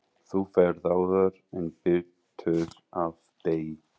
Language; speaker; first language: Icelandic; non-native, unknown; English